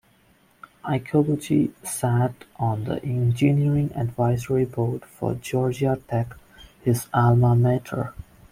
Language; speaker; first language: English; non-native, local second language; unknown